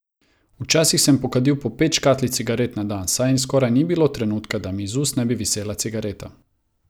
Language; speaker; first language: Slovenian; non-native, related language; Croatian